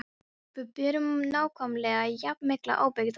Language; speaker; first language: Icelandic; non-native, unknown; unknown